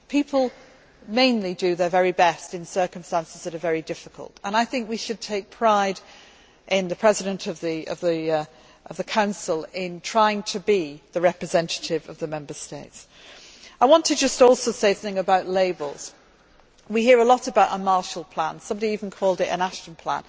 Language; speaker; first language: English; native; English